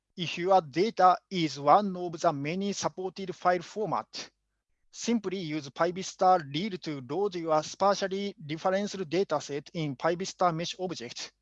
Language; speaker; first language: English; non-native, fluent; Japanese